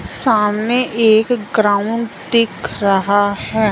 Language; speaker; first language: Hindi; non-native, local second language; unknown